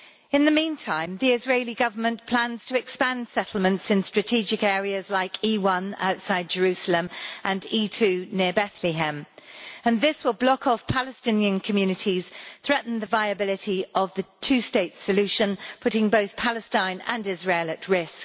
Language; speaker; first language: English; native; English